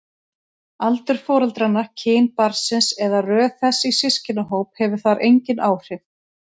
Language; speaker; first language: Icelandic; native; Icelandic